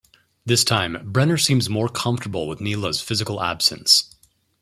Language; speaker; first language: English; native; English